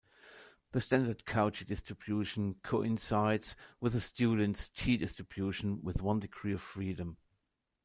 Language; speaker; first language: English; non-native, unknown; German